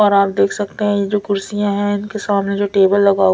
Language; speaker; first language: Hindi; non-native, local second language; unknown